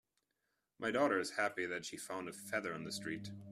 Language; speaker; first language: English; non-native, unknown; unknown